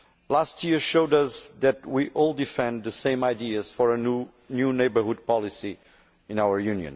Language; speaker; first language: English; non-native, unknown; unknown